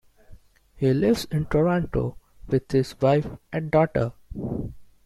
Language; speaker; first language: English; non-native, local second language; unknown